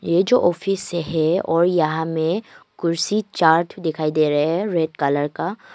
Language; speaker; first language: Hindi; non-native, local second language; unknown